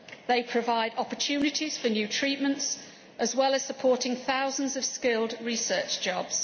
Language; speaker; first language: English; native; English